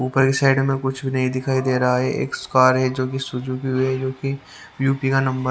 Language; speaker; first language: Hindi; native; Hindi